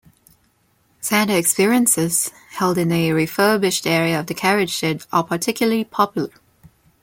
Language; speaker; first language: English; non-native, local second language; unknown